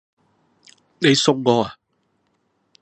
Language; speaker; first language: Cantonese; non-native, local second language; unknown